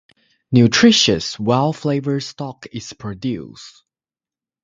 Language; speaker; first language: English; non-native, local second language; Chinese